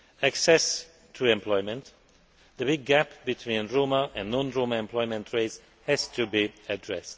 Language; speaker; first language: English; non-native, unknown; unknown